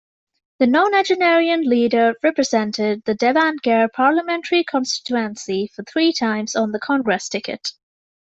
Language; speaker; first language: English; native; English